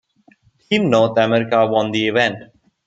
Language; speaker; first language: English; non-native, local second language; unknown